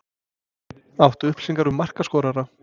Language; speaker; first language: Icelandic; non-native, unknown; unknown